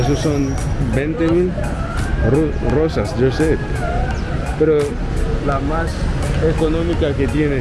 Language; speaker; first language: Spanish; non-native, learner; English